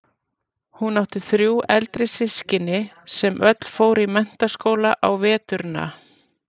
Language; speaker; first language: Icelandic; native; Icelandic